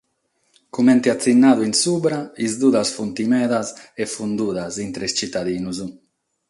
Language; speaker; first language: Sardinian; non-native, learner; Catalan